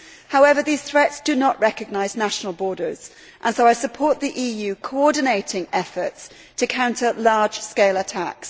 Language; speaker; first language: English; native; English